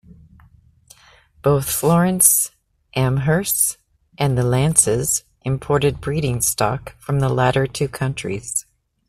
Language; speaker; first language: English; native; English